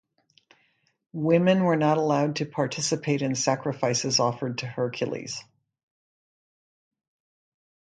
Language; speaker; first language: English; native; English